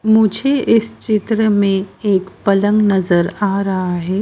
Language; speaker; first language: Hindi; native; Hindi